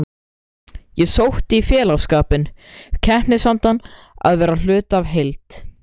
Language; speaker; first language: Icelandic; native; Icelandic